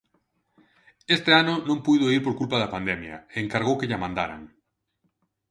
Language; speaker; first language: Galician; non-native, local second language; Spanish